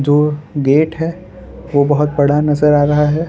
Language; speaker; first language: Hindi; non-native, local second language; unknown